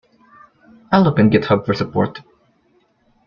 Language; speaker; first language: English; non-native, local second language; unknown